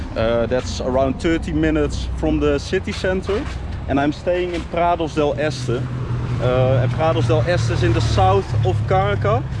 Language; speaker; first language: English; non-native, fluent; Dutch